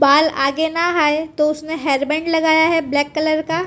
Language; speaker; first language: Hindi; non-native, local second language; Gujarati